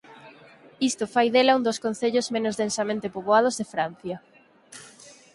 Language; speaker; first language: Galician; native; Galician